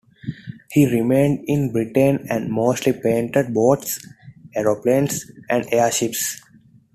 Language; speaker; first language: English; non-native, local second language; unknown